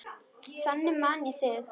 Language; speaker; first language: Icelandic; native; Icelandic